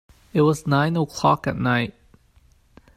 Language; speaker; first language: English; non-native, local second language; Cantonese